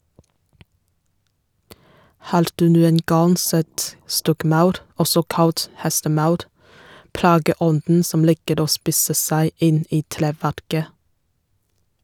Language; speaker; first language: Norwegian; non-native, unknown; Chinese